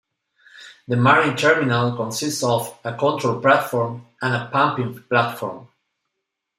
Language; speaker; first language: English; non-native, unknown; Spanish